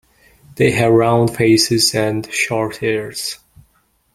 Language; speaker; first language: English; non-native, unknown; Mongolian